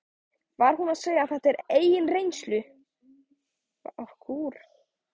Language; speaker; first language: Icelandic; non-native, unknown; Polish